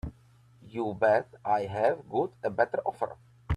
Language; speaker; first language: English; native; English